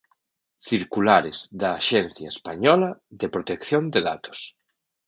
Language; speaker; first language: Galician; native; Galician